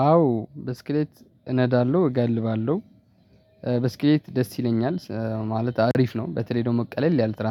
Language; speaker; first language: Amharic; non-native, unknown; Tigrinya